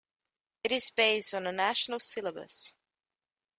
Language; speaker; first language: English; native; English